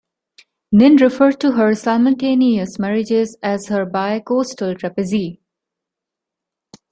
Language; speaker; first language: English; non-native, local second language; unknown